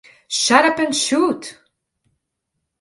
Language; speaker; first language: English; non-native, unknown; Latvian